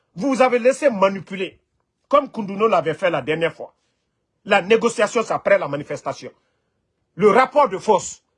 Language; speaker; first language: French; non-native, local second language; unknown